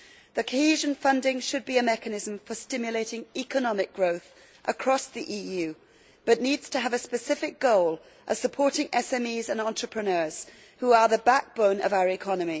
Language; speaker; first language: English; native; English